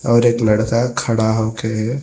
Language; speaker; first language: Hindi; non-native, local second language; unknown